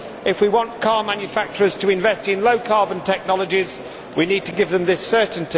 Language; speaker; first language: English; native; English